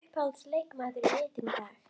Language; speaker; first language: Icelandic; native; Icelandic